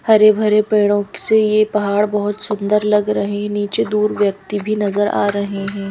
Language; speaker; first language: Hindi; native; Hindi